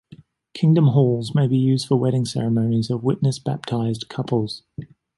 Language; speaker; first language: English; native; English